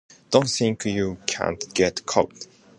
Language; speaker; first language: English; non-native, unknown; Japanese